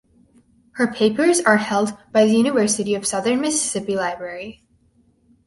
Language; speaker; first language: English; native; English